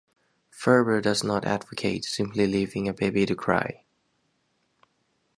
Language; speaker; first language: English; native; English